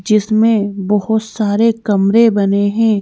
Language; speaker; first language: Hindi; native; Hindi